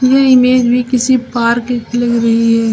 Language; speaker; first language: Hindi; native; Hindi